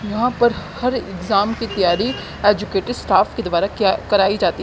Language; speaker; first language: Hindi; native; Hindi